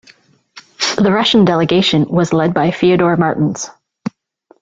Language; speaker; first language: English; native; English